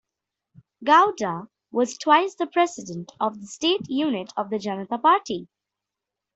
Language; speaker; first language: English; non-native, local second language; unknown